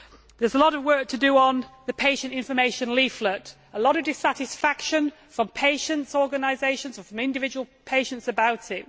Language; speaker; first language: English; native; English